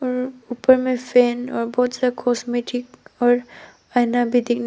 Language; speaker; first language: Hindi; non-native, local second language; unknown